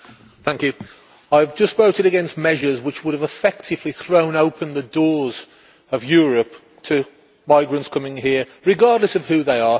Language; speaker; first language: English; native; English